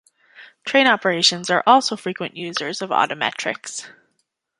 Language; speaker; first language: English; native; English